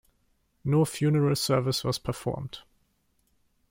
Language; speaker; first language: English; non-native, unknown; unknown